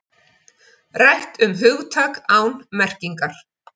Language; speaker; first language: Icelandic; native; Icelandic